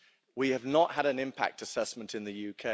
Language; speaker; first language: English; native; English